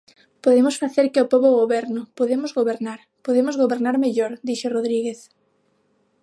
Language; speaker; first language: Galician; non-native, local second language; Spanish